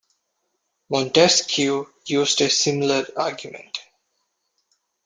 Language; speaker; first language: English; non-native, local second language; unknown